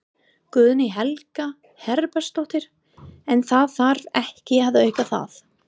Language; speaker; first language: Icelandic; non-native, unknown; English